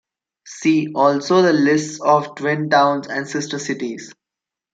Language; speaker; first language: English; non-native, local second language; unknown